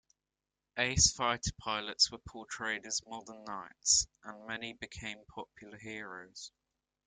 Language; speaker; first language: English; native; English